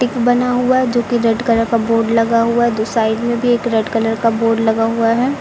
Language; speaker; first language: Hindi; native; Hindi